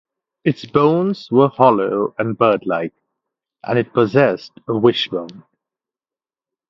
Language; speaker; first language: English; non-native, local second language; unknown